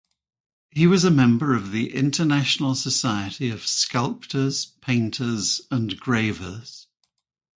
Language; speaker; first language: English; native; English